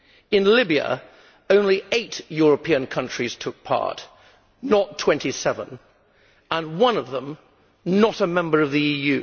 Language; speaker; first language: English; native; English